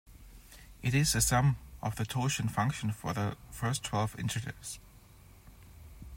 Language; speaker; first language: English; non-native, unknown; German